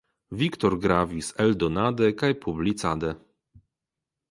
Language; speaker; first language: Esperanto; non-native, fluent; Polish